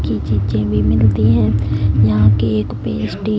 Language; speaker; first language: Hindi; non-native, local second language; Punjabi